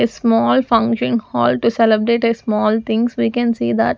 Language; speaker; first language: English; non-native, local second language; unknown